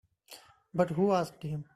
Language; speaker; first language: English; non-native, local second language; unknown